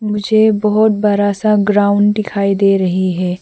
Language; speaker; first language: Hindi; non-native, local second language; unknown